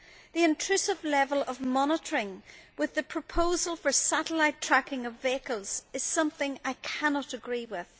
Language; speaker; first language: English; native; English